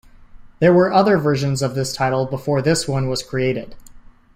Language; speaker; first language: English; native; English